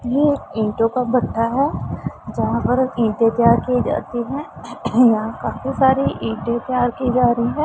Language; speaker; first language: Hindi; non-native, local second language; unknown